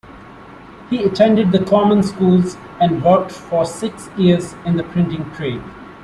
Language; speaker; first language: English; non-native, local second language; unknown